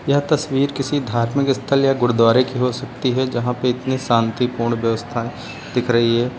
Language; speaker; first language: Hindi; native; Hindi